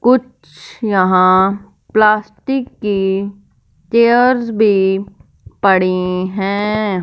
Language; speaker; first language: Hindi; non-native, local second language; Punjabi